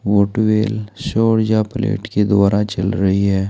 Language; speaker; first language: Hindi; native; Hindi